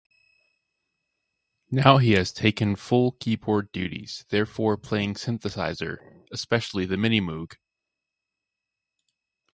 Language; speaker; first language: English; native; English